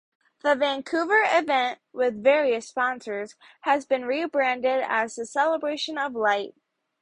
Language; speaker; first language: English; native; English